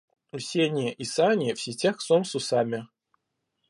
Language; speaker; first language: Russian; native; Russian